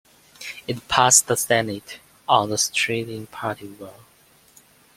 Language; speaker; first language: English; non-native, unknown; Chinese